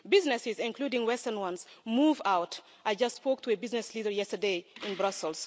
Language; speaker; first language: English; non-native, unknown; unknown